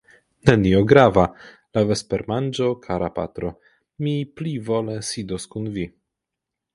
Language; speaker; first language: Esperanto; non-native, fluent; Polish